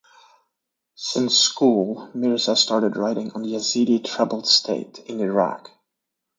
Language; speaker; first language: English; native; English